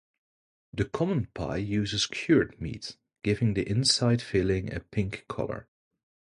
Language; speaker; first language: English; non-native, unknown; Dutch